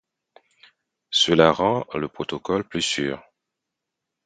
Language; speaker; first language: French; non-native, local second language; Haitian Creole